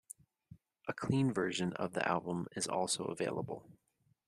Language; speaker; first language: English; native; English